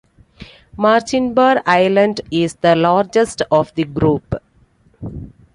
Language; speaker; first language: English; non-native, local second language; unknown